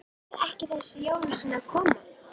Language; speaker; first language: Icelandic; native; Icelandic